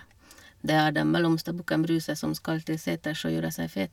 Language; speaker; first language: Norwegian; non-native, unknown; Hungarian